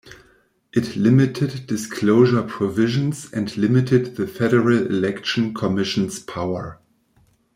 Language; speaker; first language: English; non-native, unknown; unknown